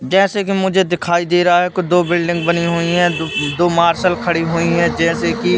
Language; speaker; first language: Hindi; native; Hindi